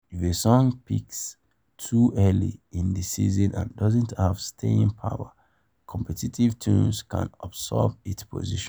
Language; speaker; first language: English; non-native, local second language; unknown